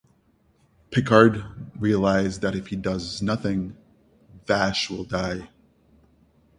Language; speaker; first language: English; native; English